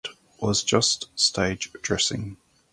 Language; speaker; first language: English; native; English